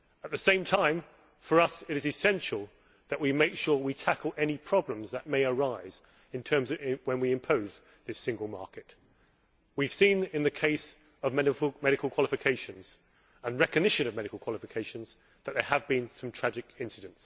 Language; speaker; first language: English; native; English